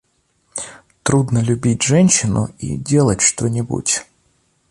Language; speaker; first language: Russian; native; Russian